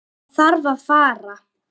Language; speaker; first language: Icelandic; native; Icelandic